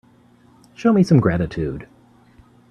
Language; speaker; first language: English; native; English